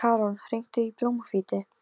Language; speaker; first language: Icelandic; non-native, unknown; Polish